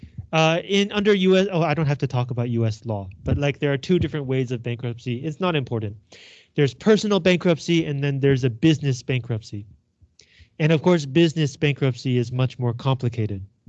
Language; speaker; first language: English; non-native, fluent; Chinese